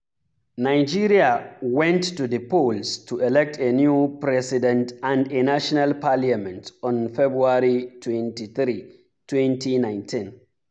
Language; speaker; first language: English; non-native, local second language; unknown